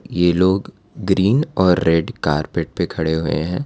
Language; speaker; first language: Hindi; non-native, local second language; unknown